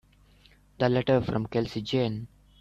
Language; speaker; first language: English; native; English